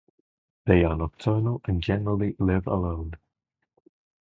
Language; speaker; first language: English; non-native, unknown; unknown